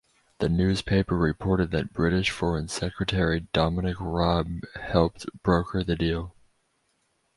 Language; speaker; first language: English; native; English